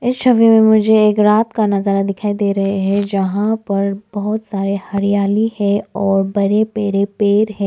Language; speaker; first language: Hindi; non-native, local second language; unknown